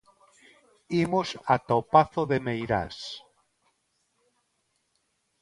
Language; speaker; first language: Galician; non-native, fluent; Spanish